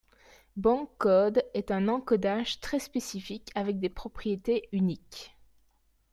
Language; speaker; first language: French; native; French